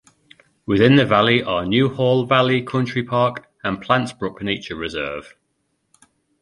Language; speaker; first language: English; native; English